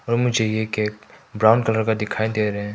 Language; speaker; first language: Hindi; non-native, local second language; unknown